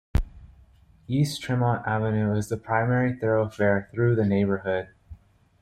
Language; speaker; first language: English; native; English